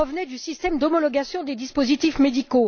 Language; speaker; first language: French; native; French